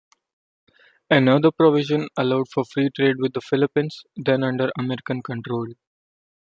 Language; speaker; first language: English; non-native, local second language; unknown